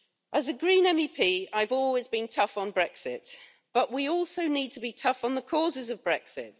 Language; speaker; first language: English; native; English